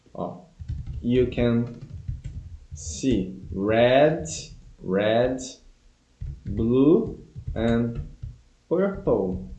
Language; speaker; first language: English; non-native, fluent; Portuguese